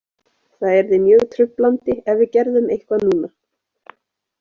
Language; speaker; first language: Icelandic; native; Icelandic